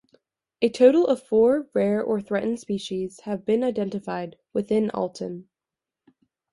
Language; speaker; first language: English; native; English